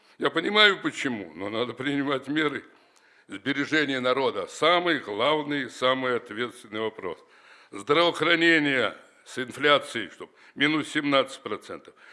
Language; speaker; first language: Russian; native; Russian